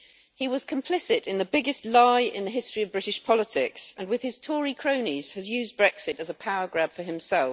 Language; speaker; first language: English; native; English